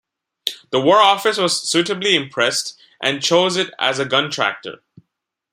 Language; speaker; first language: English; non-native, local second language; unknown